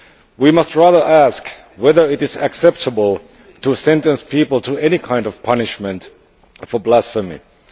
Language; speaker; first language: English; non-native, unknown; Finnish